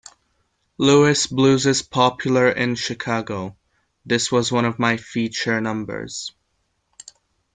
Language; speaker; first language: English; non-native, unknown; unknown